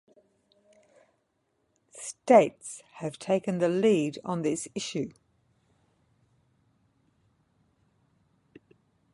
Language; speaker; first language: English; native; English